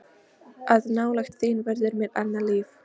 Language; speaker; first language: Icelandic; non-native, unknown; Polish